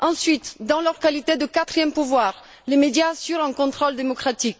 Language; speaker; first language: French; non-native, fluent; Bulgarian